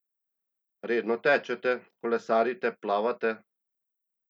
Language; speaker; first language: Slovenian; native; Slovenian